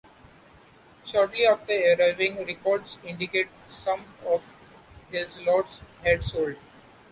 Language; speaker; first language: English; non-native, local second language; Marathi